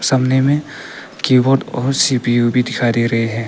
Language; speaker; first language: Hindi; early bilingual, other home language; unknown